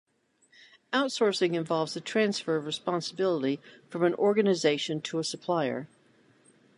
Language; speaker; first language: English; native; English